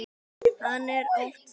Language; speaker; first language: Icelandic; native; Icelandic